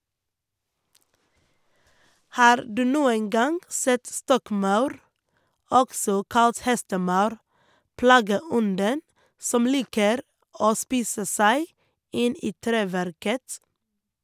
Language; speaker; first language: Norwegian; non-native, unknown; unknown